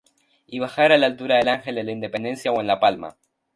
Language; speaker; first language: Spanish; native; Spanish